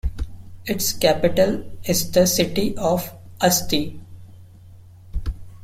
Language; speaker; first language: English; non-native, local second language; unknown